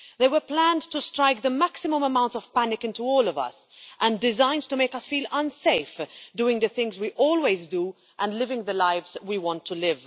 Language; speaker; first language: English; non-native, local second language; Maltese